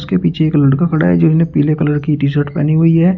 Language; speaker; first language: Hindi; native; Hindi